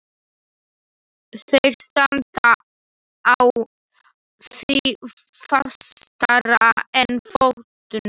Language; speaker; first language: Icelandic; non-native, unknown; Slovak